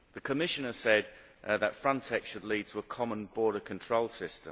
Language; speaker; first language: English; native; English